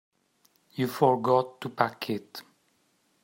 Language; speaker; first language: English; native; English